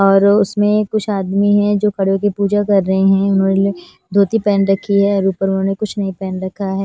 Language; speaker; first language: Hindi; non-native, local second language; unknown